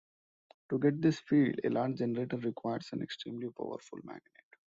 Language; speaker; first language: English; non-native, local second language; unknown